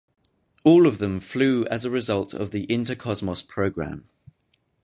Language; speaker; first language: English; native; English